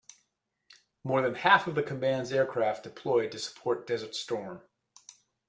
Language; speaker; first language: English; native; English